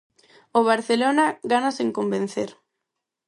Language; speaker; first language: Galician; non-native, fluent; Spanish